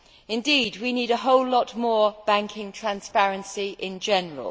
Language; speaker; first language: English; native; English